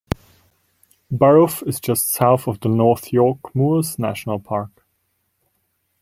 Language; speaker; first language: English; non-native, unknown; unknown